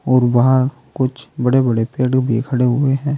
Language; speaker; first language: Hindi; native; Hindi